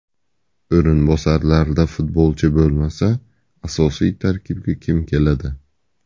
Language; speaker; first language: Uzbek; native; Uzbek